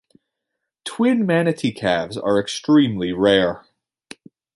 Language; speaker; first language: English; native; English